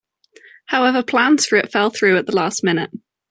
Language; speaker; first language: English; native; English